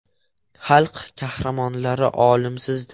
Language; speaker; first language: Uzbek; non-native, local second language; Russian